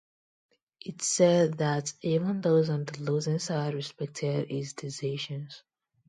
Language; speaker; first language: English; non-native, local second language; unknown